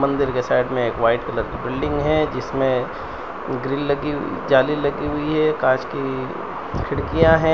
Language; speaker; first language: Hindi; non-native, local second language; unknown